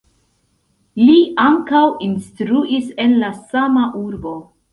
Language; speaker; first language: Esperanto; non-native, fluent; Central Kurdish